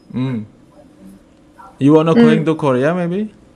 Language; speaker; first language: English; non-native, learner; Indonesian